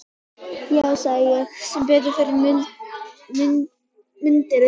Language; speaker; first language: Icelandic; native; Icelandic